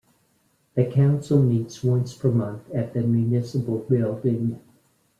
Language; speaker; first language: English; native; English